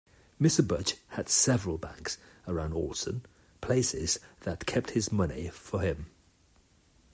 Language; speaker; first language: English; non-native, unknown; Catalan